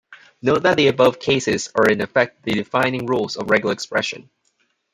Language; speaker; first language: English; non-native, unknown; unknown